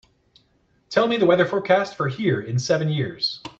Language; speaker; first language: English; native; English